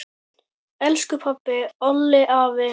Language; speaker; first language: Icelandic; native; Icelandic